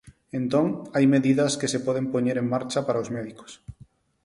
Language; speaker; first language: Galician; non-native, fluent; Spanish